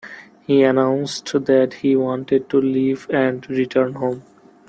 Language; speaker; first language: English; non-native, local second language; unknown